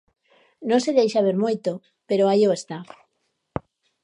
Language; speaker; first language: Galician; native; Galician